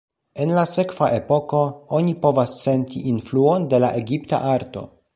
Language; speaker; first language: Esperanto; non-native, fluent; Polish